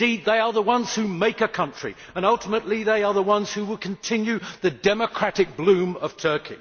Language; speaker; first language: English; native; English